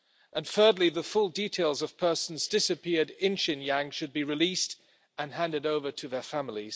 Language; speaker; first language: English; non-native, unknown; German